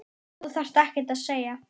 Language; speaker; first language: Icelandic; native; Icelandic